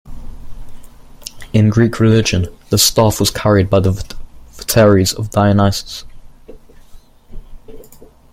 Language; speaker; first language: English; native; English